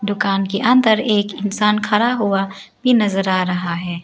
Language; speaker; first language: Hindi; non-native, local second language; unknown